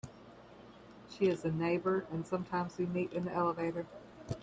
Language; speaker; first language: English; native; English